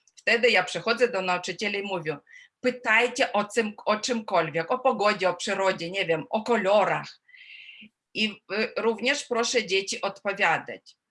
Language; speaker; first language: Polish; non-native, related language; Ukrainian